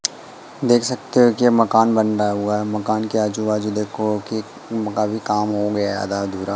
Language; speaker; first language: Hindi; native; Hindi